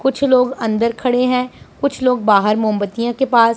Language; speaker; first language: Hindi; non-native, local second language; Punjabi